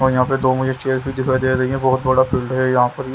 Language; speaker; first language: Hindi; native; Hindi